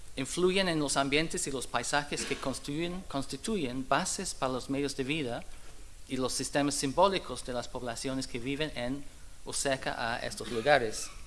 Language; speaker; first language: Spanish; non-native, fluent; English